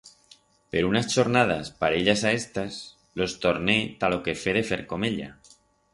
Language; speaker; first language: Aragonese; non-native, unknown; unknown